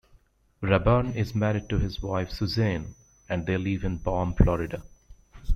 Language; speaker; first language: English; native; English